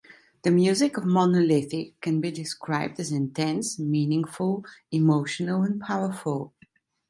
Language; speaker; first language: English; non-native, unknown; Italian